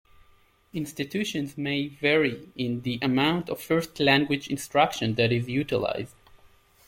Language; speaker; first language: English; native; English